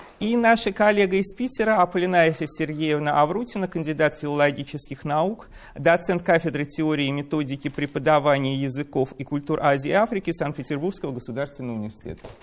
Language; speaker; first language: Russian; native; Russian